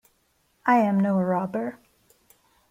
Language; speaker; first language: English; non-native, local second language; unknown